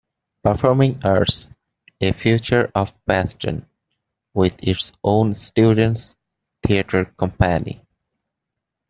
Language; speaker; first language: English; native; English